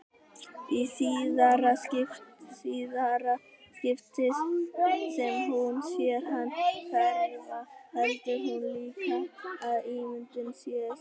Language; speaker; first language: Icelandic; native; Icelandic